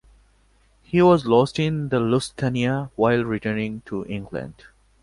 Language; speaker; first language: English; non-native, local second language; Bangla